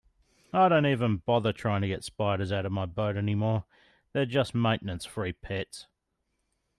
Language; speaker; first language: English; native; English